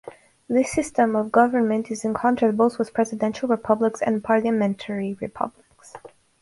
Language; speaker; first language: English; non-native, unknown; Russian